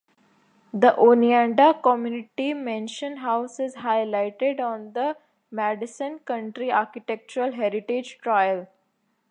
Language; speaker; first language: English; non-native, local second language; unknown